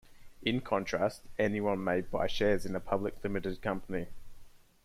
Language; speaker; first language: English; native; English